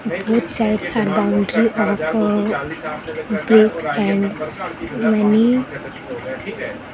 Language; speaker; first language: English; non-native, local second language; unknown